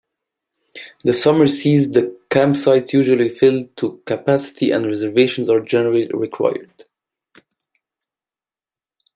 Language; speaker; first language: English; non-native, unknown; German